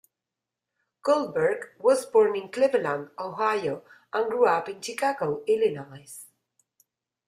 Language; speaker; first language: English; non-native, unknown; Spanish